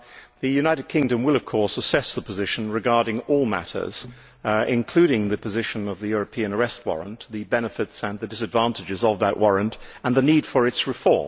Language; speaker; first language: English; native; English